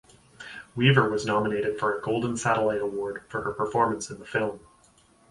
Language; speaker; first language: English; native; English